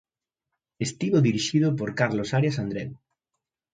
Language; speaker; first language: Galician; native; Galician